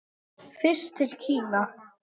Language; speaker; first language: Icelandic; non-native, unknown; English